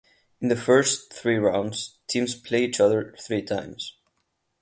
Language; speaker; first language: English; non-native, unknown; Catalan